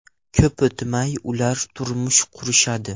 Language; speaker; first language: Uzbek; non-native, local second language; Russian